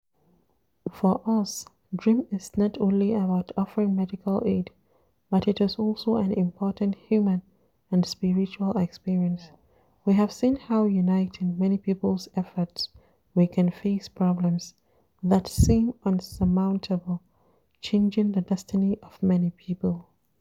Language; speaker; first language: English; non-native, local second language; Hausa